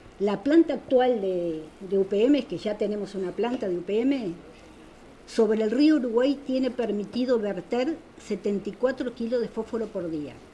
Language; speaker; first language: Spanish; native; Spanish